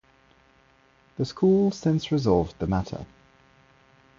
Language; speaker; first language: English; non-native, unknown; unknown